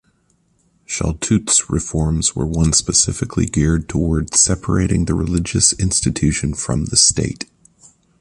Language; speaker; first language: English; native; English